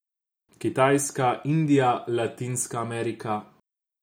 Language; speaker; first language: Slovenian; non-native, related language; Croatian